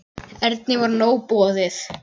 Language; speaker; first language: Icelandic; native; Icelandic